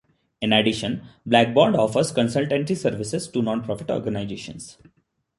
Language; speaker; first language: English; non-native, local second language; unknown